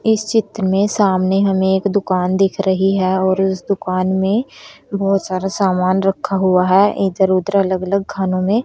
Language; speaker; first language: Hindi; native; Hindi